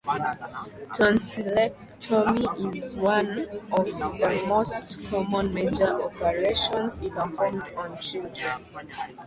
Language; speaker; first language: English; native; English